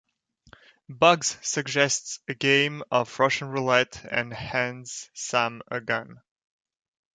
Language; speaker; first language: English; non-native, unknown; French